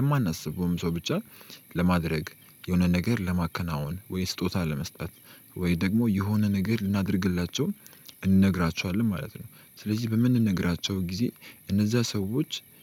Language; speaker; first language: Amharic; native; Amharic